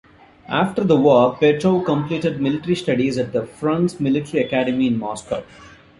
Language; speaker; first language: English; non-native, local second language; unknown